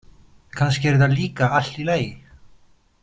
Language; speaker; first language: Icelandic; non-native, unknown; Polish